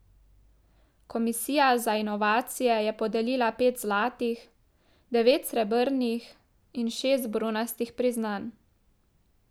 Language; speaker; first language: Slovenian; native; Slovenian